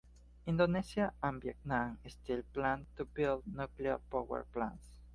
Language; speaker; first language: English; non-native, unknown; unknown